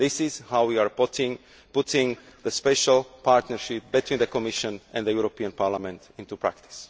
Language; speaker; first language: English; non-native, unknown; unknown